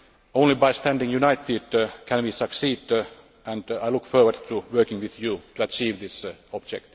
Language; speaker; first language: English; non-native, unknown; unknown